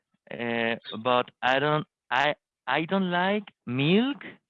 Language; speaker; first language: English; non-native, learner; Spanish